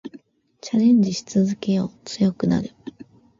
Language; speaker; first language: Japanese; native; Japanese